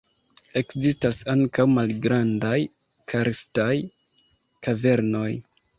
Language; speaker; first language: Esperanto; non-native, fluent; Kinyarwanda